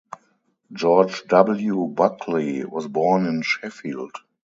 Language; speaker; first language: English; non-native, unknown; German